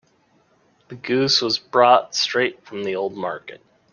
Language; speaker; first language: English; native; English